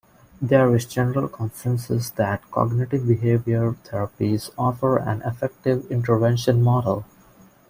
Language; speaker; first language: English; non-native, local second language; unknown